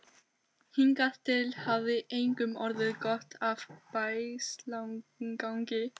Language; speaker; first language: Icelandic; non-native, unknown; Albanian